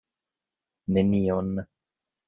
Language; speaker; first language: Esperanto; non-native, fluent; Italian